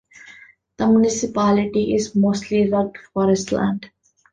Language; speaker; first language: English; non-native, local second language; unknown